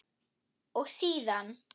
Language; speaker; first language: Icelandic; non-native, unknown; German